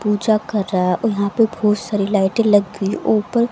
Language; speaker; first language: Hindi; native; Hindi